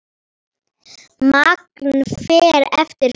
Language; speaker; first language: Icelandic; non-native, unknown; Polish